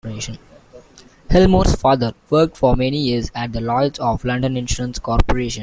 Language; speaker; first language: English; non-native, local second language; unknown